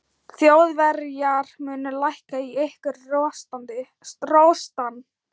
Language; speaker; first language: Icelandic; non-native, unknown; Thai